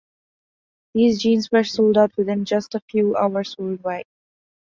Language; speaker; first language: English; non-native, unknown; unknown